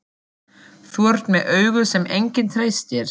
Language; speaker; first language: Icelandic; non-native, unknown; German